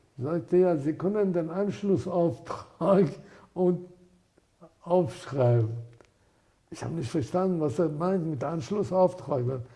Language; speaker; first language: German; non-native, fluent; Persian